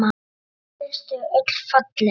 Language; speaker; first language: Icelandic; native; Icelandic